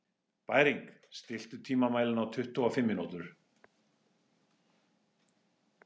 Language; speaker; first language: Icelandic; non-native, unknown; English